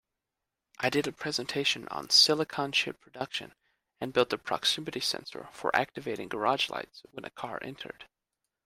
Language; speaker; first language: English; native; English